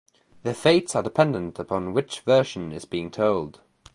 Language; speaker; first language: English; native; English